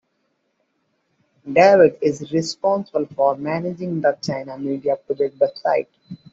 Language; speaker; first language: English; non-native, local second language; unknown